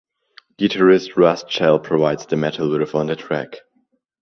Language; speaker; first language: English; non-native, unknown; German